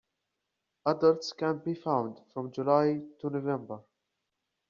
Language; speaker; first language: English; native; English